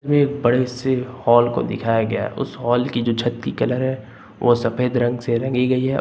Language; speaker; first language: Hindi; native; Hindi